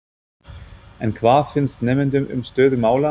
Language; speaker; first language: Icelandic; non-native, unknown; German